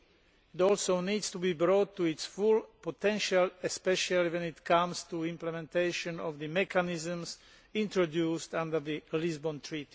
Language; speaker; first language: English; non-native, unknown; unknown